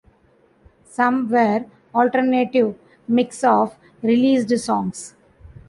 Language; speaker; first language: English; non-native, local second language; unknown